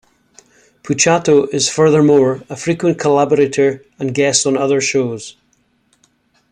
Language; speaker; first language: English; native; English